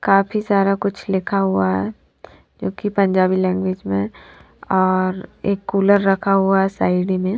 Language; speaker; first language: Hindi; non-native, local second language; Punjabi